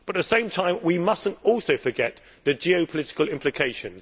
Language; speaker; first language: English; native; English